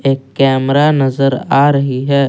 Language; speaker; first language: Hindi; non-native, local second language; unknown